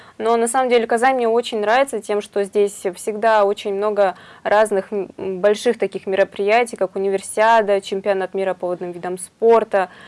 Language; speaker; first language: Russian; native; Russian